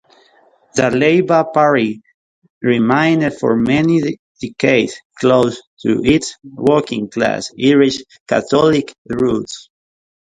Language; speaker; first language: English; native; English